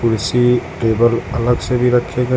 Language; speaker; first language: Hindi; native; Hindi